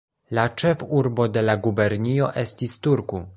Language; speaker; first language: Esperanto; non-native, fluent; Polish